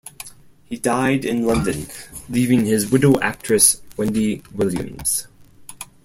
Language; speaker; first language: English; non-native, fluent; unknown